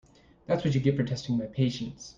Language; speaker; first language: English; native; English